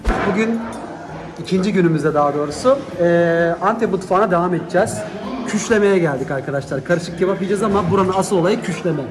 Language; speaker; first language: Turkish; native; Turkish